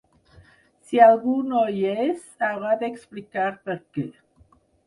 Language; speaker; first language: Catalan; non-native, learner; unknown